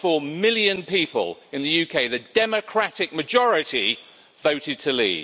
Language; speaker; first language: English; native; English